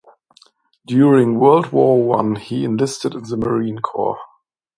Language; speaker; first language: English; non-native, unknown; German